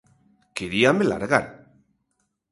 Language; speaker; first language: Galician; native; Galician